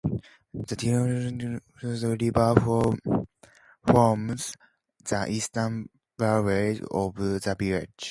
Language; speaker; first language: English; native; English